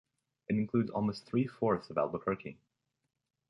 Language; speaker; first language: English; native; English